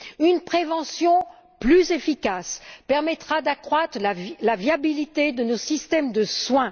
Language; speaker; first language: French; native; French